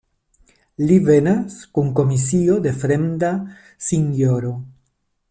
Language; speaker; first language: Esperanto; non-native, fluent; Spanish